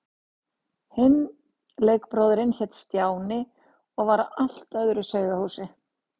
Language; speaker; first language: Icelandic; native; Icelandic